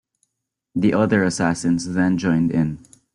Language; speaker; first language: English; non-native, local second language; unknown